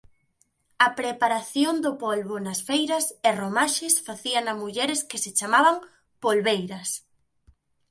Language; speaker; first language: Galician; native; Galician